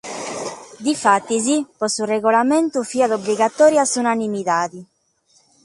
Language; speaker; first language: Sardinian; non-native, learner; Catalan